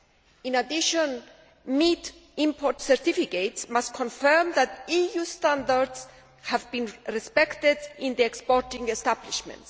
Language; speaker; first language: English; non-native, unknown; Greek